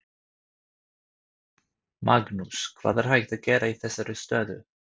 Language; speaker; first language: Icelandic; non-native, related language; Swedish